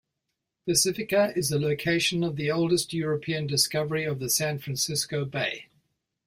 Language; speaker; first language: English; native; English